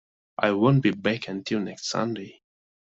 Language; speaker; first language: English; non-native, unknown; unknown